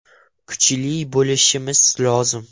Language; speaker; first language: Uzbek; non-native, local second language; Russian